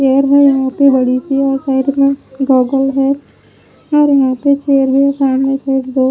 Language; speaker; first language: Hindi; non-native, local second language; Punjabi